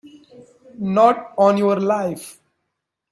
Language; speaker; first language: English; non-native, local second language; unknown